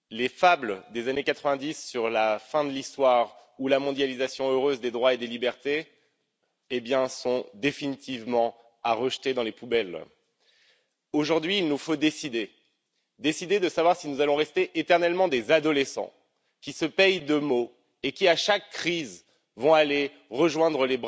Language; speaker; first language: French; native; French